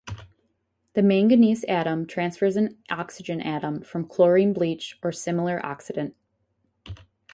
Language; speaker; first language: English; native; English